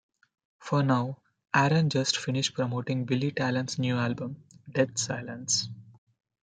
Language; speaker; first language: English; non-native, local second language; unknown